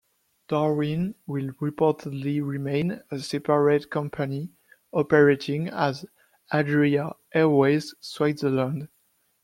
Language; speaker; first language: English; non-native, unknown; French